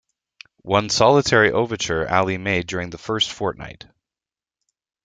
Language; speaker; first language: English; native; English